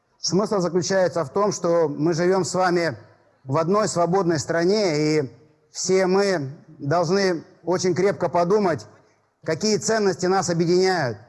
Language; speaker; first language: Russian; native; Russian